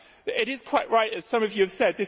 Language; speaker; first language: English; native; English